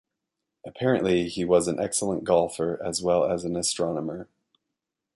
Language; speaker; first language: English; native; English